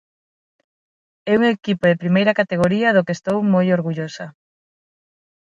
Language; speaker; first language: Galician; non-native, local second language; Spanish